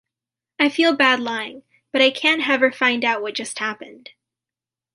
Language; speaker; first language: English; native; English